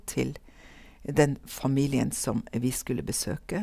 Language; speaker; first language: Norwegian; native; Norwegian